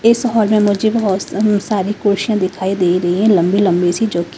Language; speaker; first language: Hindi; native; Hindi